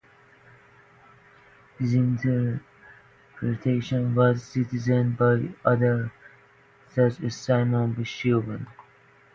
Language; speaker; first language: English; non-native, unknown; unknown